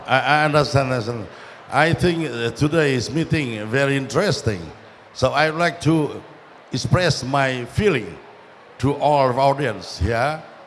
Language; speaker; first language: English; non-native, learner; Vietnamese